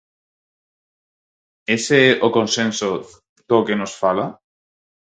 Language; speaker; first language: Galician; non-native, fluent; Spanish